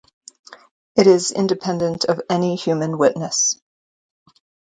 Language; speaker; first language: English; native; English